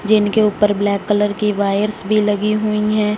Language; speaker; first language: Hindi; non-native, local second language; Punjabi